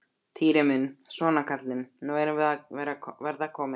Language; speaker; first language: Icelandic; native; Icelandic